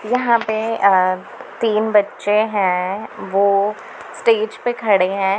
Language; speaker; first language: Hindi; non-native, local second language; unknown